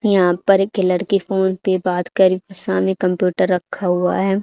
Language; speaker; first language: Hindi; native; Hindi